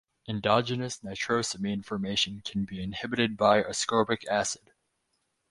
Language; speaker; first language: English; native; English